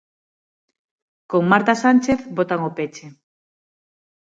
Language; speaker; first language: Galician; non-native, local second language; Spanish